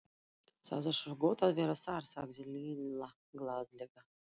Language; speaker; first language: Icelandic; non-native, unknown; Russian